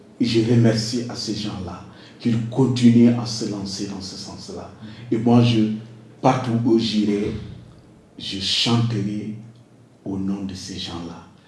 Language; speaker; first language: French; non-native, local second language; Wolof